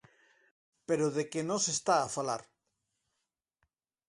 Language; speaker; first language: Galician; native; Galician